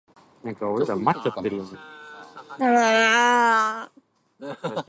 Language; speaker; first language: English; native; English